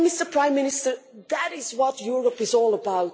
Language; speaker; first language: English; non-native, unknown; Dutch